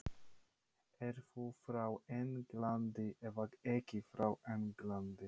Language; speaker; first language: Icelandic; non-native, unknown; Polish